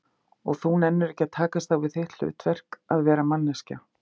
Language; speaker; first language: Icelandic; native; Icelandic